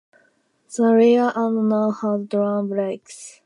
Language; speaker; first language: English; non-native, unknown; Japanese